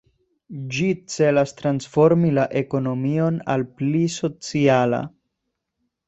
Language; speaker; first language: Esperanto; non-native, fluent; Spanish